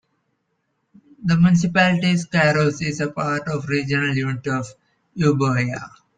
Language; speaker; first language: English; non-native, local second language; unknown